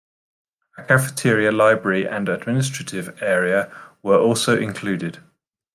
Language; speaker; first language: English; native; English